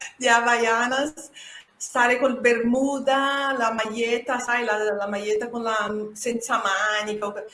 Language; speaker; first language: Italian; non-native, fluent; Portuguese